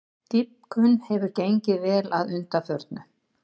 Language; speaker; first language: Icelandic; native; Icelandic